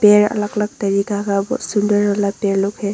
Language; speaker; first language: Hindi; early bilingual, other home language; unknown